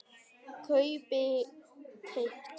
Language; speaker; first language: Icelandic; non-native, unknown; Vietnamese